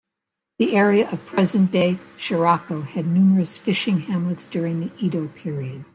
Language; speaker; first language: English; native; English